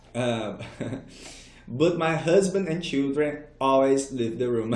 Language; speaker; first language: English; non-native, fluent; Portuguese